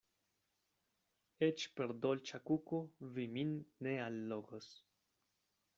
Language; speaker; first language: Esperanto; non-native, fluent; Spanish